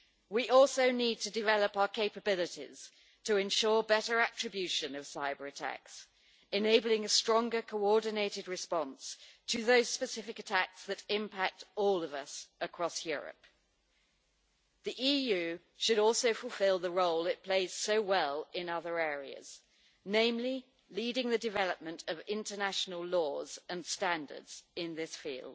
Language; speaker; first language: English; native; English